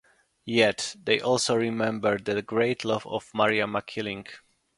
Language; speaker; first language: English; non-native, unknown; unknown